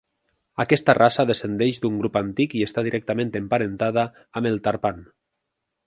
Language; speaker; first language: Catalan; native; Catalan